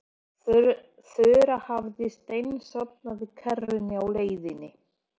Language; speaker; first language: Icelandic; non-native, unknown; Polish